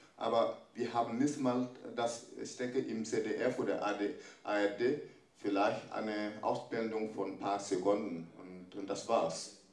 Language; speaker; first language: German; non-native, fluent; French